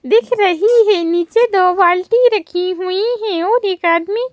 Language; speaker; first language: Hindi; native; Hindi